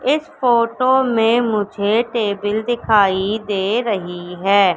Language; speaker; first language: Hindi; native; Hindi